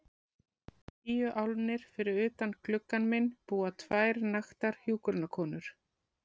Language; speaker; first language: Icelandic; native; Icelandic